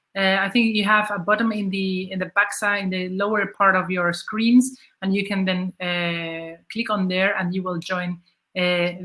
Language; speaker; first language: English; non-native, fluent; Spanish